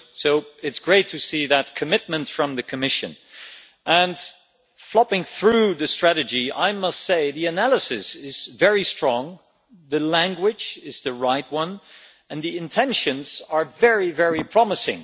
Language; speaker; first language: English; non-native, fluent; Dutch